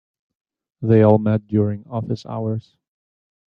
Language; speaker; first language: English; native; English